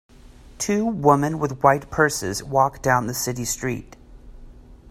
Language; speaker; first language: English; native; English